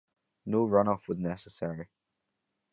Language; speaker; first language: English; native; English